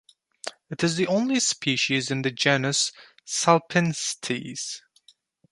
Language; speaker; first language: English; non-native, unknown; Turkish